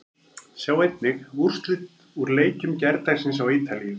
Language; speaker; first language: Icelandic; native; Icelandic